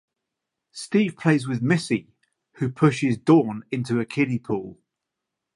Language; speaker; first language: English; native; English